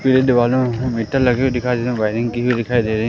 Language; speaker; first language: Hindi; native; Hindi